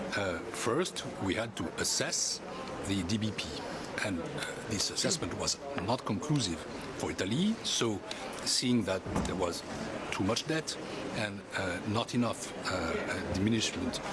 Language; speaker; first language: English; non-native, fluent; French